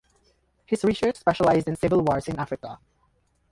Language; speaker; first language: English; non-native, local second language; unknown